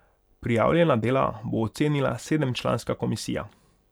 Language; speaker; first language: Slovenian; non-native, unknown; Hungarian